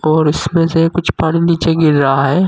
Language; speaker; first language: Hindi; native; Hindi